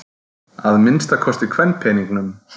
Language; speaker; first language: Icelandic; native; Icelandic